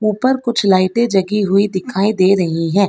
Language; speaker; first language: Hindi; non-native, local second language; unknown